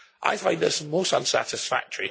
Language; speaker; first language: English; native; English